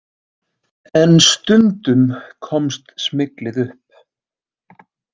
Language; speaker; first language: Icelandic; native; Icelandic